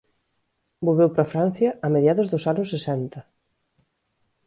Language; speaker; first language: Galician; native; Galician